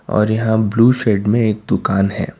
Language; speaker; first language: Hindi; non-native, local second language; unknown